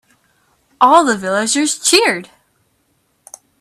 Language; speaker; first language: English; native; English